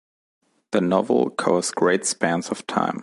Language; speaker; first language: English; non-native, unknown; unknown